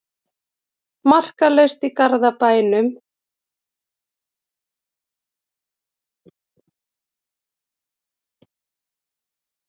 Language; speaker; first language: Icelandic; native; Icelandic